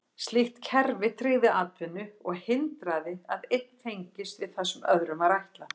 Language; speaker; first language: Icelandic; native; Icelandic